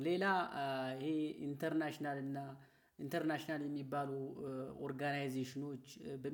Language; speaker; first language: Amharic; native; Amharic